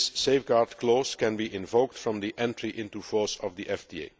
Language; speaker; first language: English; non-native, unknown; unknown